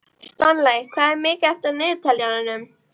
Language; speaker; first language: Icelandic; native; Icelandic